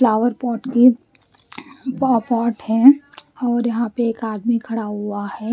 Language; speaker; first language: Hindi; non-native, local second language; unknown